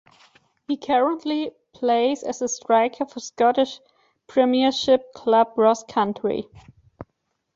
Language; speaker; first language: English; non-native, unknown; German